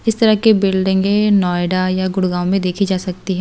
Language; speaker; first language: Hindi; native; Hindi